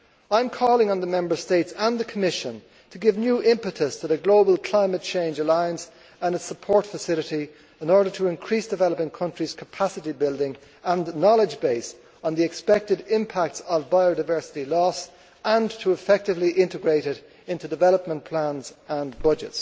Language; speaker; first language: English; native; English